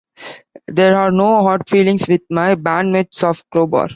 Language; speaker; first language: English; non-native, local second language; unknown